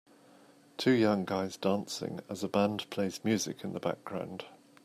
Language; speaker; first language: English; native; English